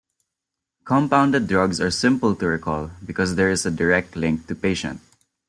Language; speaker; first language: English; non-native, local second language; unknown